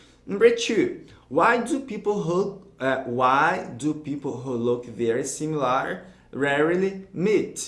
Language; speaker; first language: English; non-native, fluent; Portuguese